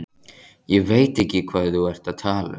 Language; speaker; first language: Icelandic; native; Icelandic